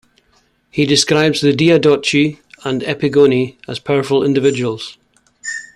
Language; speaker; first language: English; native; English